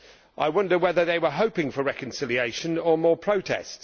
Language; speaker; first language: English; native; English